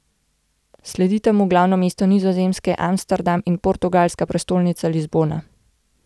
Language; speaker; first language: Slovenian; native; Slovenian